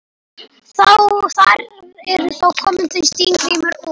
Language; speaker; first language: Icelandic; non-native, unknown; Polish